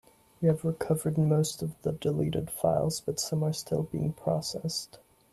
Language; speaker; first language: English; native; English